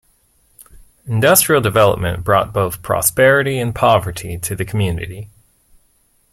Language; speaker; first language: English; native; English